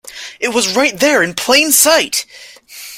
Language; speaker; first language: English; native; English